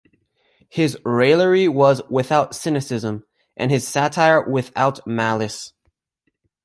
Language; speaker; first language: English; native; English